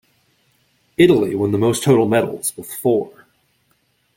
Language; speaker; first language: English; native; English